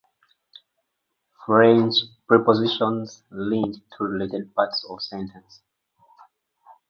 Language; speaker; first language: English; native; English